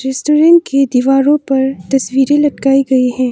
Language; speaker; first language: Hindi; non-native, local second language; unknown